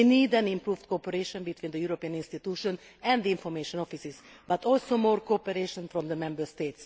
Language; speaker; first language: English; non-native, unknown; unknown